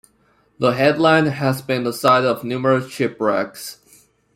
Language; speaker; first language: English; non-native, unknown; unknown